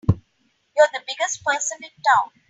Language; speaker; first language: English; non-native, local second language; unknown